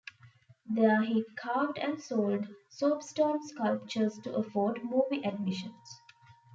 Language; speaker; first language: English; non-native, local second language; Tamil